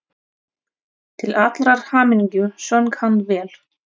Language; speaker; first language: Icelandic; non-native, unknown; Russian